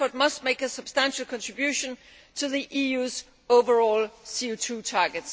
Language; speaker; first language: English; non-native, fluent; Danish